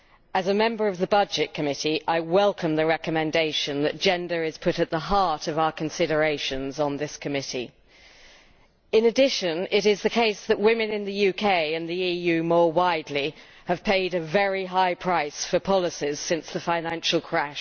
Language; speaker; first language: English; native; English